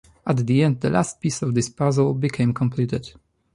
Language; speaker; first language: English; non-native, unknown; Polish